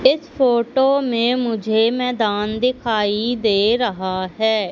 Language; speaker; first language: Hindi; native; Hindi